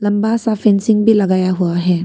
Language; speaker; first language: Hindi; non-native, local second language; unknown